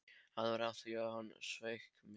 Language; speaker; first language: Icelandic; non-native, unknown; Polish